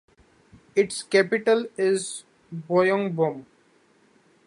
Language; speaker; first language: English; non-native, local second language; Marathi